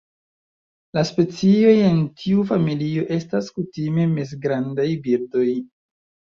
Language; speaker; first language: Esperanto; non-native, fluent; Chinese